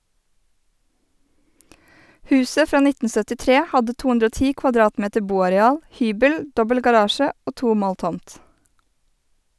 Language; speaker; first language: Norwegian; native; Norwegian